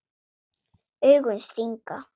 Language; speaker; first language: Icelandic; non-native, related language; Swedish